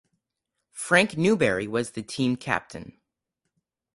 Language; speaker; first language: English; native; English